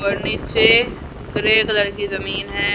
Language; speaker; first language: Hindi; native; Hindi